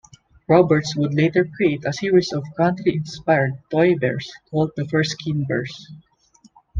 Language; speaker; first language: English; non-native, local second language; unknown